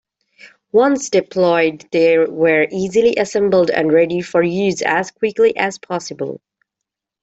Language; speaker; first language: English; native; English